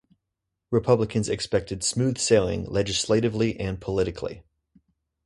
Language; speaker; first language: English; native; English